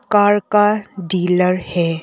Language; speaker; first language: Hindi; non-native, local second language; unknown